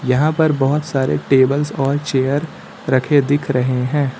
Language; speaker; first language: Hindi; native; Hindi